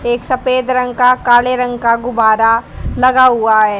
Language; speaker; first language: Hindi; native; Hindi